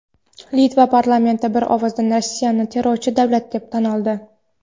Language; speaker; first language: Uzbek; non-native, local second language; Kara-Kalpak